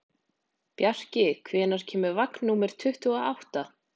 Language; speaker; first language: Icelandic; native; Icelandic